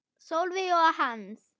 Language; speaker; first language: Icelandic; non-native, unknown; German